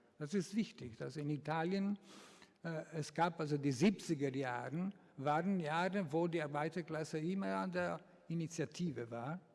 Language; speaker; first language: German; non-native, fluent; Italian